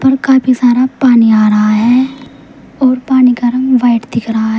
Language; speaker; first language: Hindi; native; Hindi